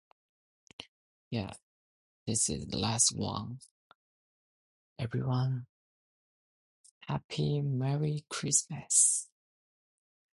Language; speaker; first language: English; non-native, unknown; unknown